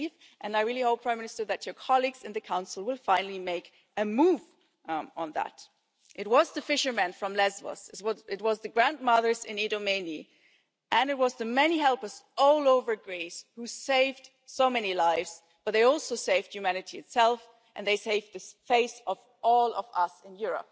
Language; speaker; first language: English; non-native, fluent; German